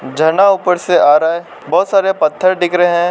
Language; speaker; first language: Hindi; non-native, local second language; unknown